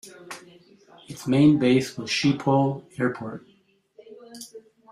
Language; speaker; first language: English; native; English